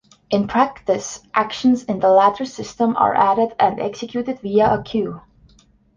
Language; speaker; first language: English; non-native, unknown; Estonian